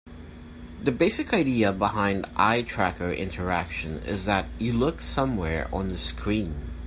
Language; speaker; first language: English; non-native, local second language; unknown